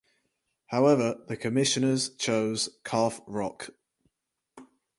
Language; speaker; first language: English; native; English